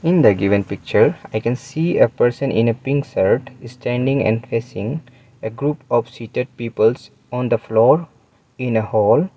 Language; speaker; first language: English; non-native, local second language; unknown